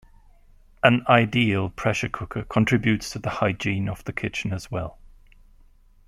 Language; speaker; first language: English; non-native, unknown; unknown